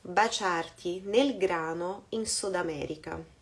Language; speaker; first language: Italian; non-native, fluent; Portuguese